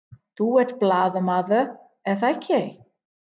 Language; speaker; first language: Icelandic; non-native, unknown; English